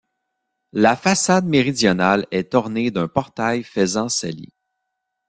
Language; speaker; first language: French; native; French